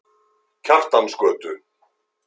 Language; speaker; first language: Icelandic; native; Icelandic